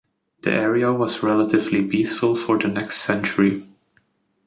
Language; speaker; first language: English; native; English